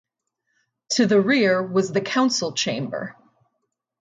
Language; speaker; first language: English; native; English